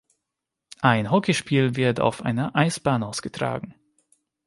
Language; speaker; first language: German; non-native, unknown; Hungarian